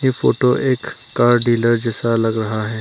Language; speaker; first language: Hindi; early bilingual, other home language; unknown